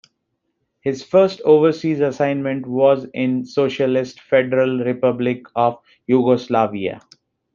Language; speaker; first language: English; non-native, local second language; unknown